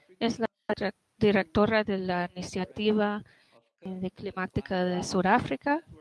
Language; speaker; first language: Spanish; non-native, related language; Portuguese